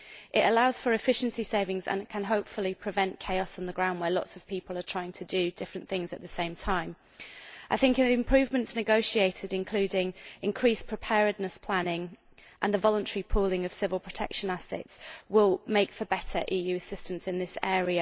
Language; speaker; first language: English; native; English